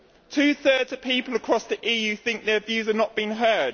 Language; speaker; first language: English; native; English